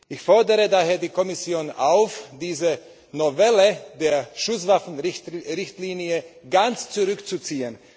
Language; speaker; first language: German; non-native, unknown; Slovak